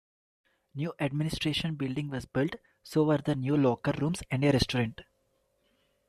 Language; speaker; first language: English; non-native, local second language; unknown